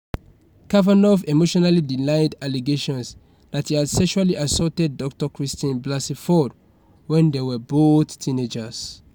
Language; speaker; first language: English; non-native, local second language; Yoruba